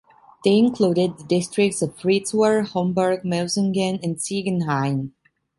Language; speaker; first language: English; non-native, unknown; Italian